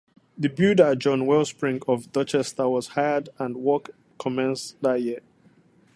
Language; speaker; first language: English; non-native, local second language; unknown